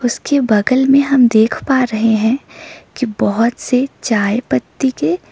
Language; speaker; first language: Hindi; non-native, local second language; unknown